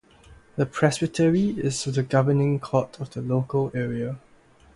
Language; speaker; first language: English; non-native, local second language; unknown